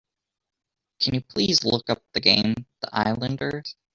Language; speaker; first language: English; native; English